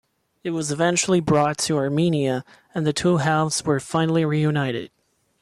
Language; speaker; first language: English; non-native, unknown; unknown